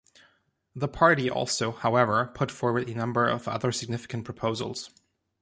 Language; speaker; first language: English; non-native, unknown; German